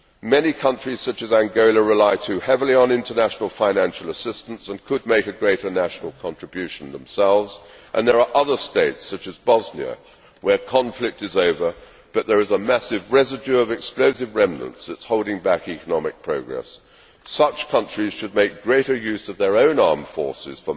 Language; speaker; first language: English; native; English